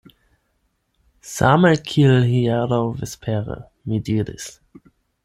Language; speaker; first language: Esperanto; non-native, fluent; German